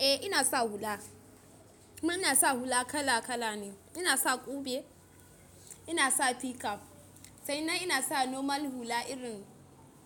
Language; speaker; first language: Hausa; non-native, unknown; Yoruba